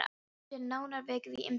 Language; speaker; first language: Icelandic; non-native, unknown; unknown